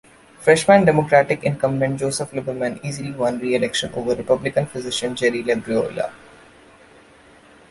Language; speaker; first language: English; non-native, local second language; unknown